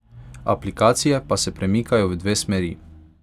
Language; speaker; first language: Slovenian; non-native, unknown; Hungarian